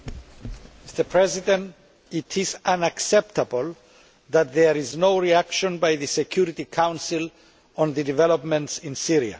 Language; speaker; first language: English; non-native, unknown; Greek